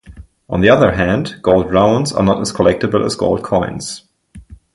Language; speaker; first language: English; non-native, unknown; German